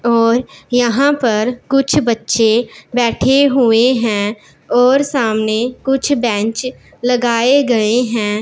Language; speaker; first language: Hindi; non-native, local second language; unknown